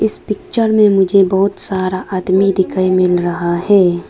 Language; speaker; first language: Hindi; non-native, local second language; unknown